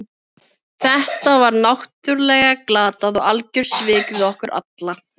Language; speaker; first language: Icelandic; non-native, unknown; Filipino